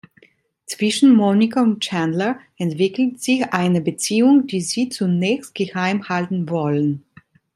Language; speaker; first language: German; non-native, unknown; Italian